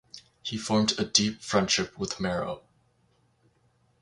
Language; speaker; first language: English; native; English